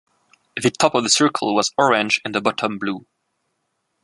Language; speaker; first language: English; non-native, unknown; French